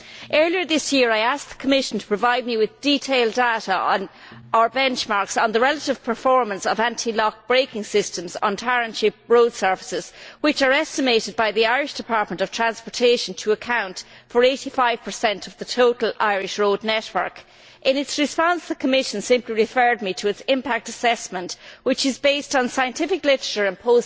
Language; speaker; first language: English; native; English